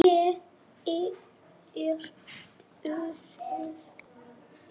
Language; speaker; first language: Icelandic; native; Icelandic